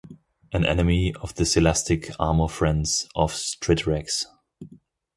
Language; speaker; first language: English; non-native, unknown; German